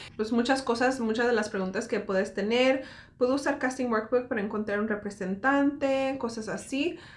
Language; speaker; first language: Spanish; early bilingual, heritage; Spanish